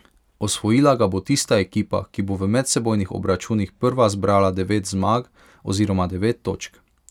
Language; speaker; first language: Slovenian; non-native, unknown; Hungarian